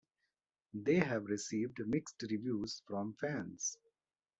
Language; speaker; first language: English; non-native, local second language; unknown